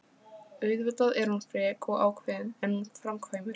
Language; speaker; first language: Icelandic; non-native, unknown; Polish